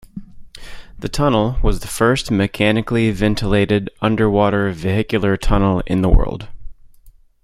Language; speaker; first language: English; native; English